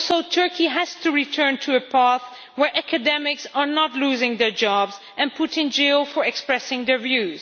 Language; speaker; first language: English; non-native, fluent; Dutch